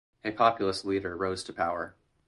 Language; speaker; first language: English; native; English